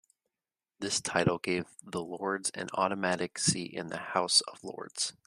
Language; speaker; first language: English; native; English